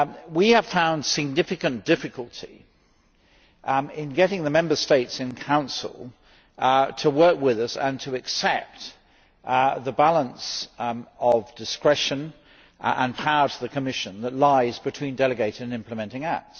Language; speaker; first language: English; native; English